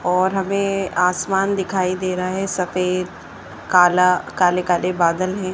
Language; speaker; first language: Hindi; native; Hindi